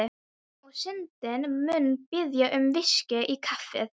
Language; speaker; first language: Icelandic; non-native, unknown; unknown